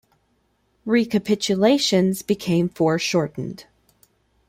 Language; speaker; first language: English; native; English